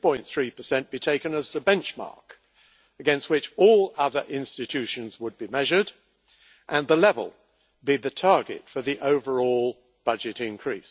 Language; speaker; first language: English; native; English